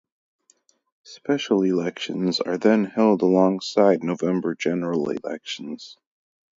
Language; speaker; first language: English; native; English